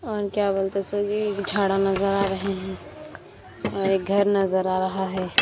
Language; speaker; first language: Hindi; non-native, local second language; Punjabi